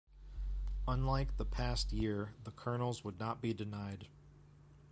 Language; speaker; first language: English; native; English